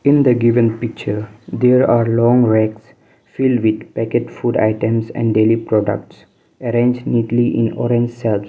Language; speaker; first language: English; non-native, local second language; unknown